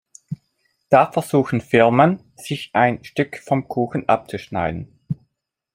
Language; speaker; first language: German; non-native, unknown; Italian